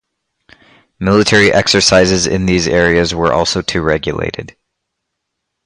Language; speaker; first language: English; native; English